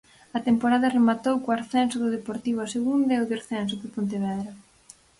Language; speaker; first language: Galician; native; Galician